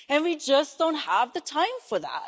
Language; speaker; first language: English; non-native, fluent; German